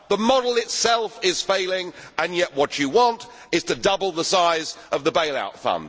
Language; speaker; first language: English; native; English